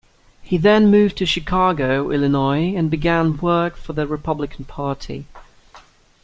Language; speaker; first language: English; native; English